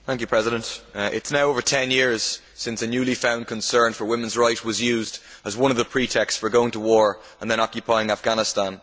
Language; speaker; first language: English; native; English